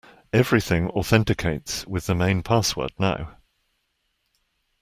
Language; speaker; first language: English; native; English